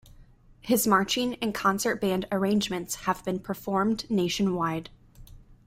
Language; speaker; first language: English; native; English